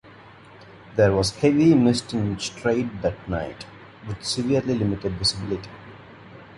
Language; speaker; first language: English; non-native, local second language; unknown